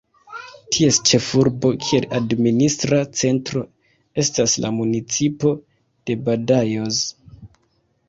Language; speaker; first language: Esperanto; non-native, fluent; Kinyarwanda